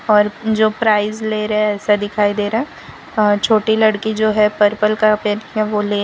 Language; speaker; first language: Hindi; non-native, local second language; Gujarati